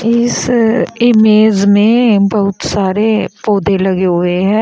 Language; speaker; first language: Hindi; native; Hindi